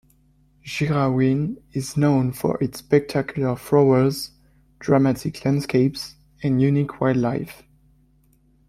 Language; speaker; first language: English; non-native, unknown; French